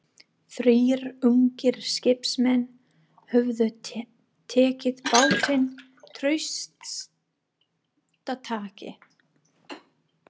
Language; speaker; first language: Icelandic; non-native, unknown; English